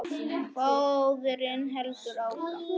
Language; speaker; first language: Icelandic; non-native, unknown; Polish